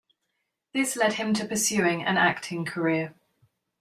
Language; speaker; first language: English; native; English